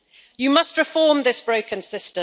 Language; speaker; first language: English; native; English